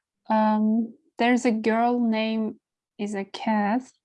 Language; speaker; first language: English; non-native, learner; Turkish